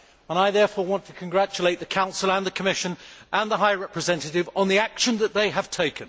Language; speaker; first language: English; native; English